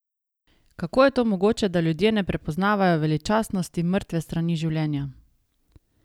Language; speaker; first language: Slovenian; native; Slovenian